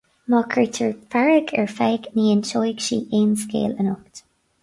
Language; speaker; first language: Irish; non-native, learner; English